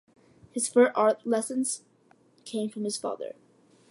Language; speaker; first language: English; early bilingual, other home language; Malayalam